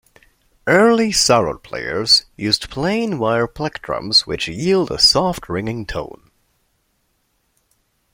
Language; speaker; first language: English; non-native, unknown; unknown